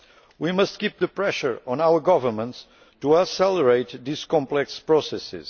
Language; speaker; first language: English; non-native, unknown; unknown